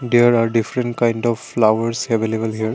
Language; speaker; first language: English; non-native, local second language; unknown